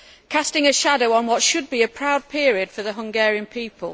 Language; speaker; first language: English; native; English